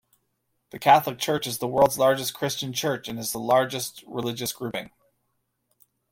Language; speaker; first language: English; native; English